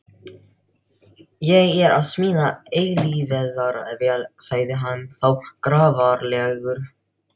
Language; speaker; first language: Icelandic; non-native, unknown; Filipino